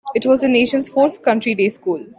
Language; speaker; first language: English; non-native, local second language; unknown